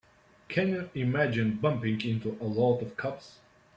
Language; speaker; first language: English; native; English